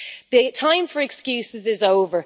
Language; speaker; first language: English; native; English